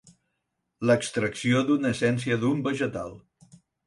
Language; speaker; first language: Catalan; non-native, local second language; Spanish